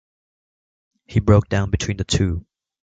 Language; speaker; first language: English; native; English